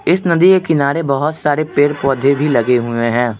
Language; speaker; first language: Hindi; non-native, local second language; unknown